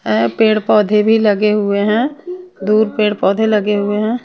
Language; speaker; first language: Hindi; non-native, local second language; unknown